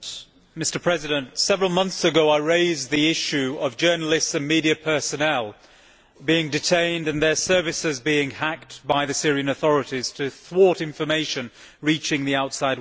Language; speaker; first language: English; native; English